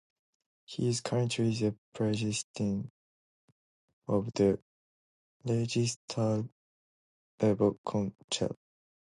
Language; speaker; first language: English; non-native, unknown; Japanese